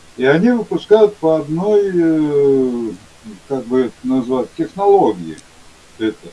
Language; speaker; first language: Russian; non-native, local second language; Georgian